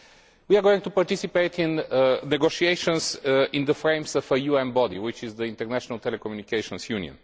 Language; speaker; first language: English; non-native, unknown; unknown